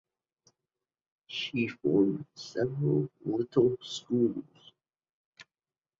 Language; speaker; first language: English; native; English